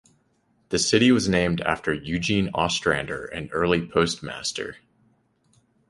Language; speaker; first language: English; native; English